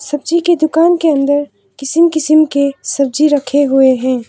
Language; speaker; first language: Hindi; non-native, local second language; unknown